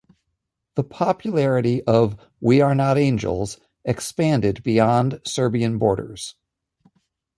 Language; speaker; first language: English; native; English